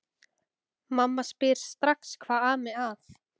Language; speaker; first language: Icelandic; native; Icelandic